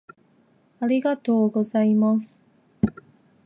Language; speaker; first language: Japanese; non-native, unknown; Chinese